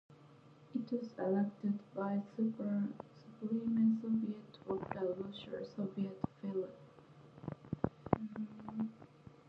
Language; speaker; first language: English; non-native, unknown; Japanese